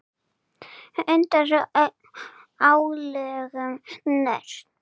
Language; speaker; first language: Icelandic; non-native, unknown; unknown